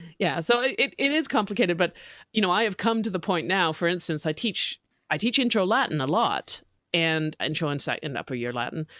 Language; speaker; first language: English; native; English